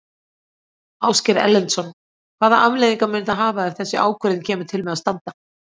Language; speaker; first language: Icelandic; native; Icelandic